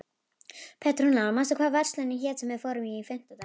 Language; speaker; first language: Icelandic; native; Icelandic